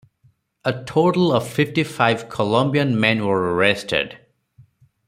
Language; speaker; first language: English; non-native, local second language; Odia